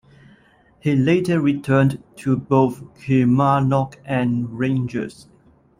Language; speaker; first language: English; non-native, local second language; Cantonese